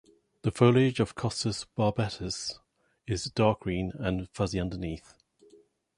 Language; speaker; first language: English; native; English